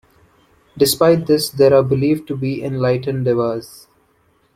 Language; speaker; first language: English; non-native, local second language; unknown